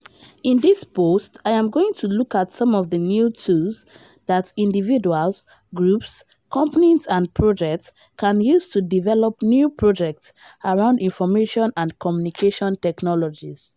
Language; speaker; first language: English; non-native, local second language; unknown